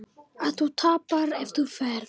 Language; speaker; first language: Icelandic; non-native, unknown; Romanian